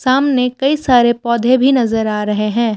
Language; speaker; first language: Hindi; non-native, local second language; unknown